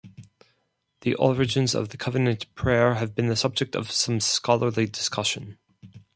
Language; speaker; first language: English; non-native, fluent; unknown